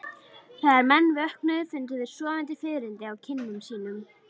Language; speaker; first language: Icelandic; native; Icelandic